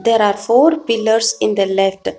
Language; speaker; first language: English; non-native, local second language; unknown